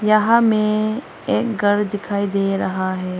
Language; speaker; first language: Hindi; non-native, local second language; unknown